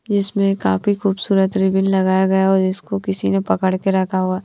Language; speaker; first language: Hindi; non-native, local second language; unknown